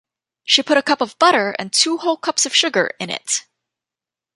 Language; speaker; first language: English; native; English